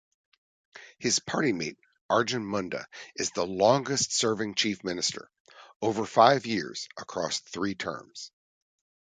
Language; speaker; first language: English; native; English